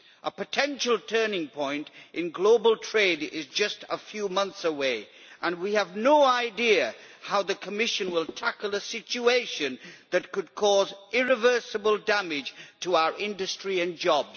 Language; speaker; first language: English; native; English